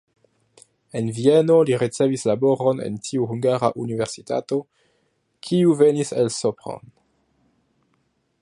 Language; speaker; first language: Esperanto; non-native, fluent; French